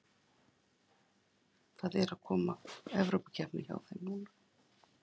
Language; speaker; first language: Icelandic; native; Icelandic